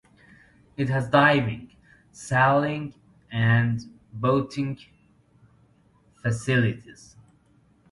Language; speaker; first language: English; native; English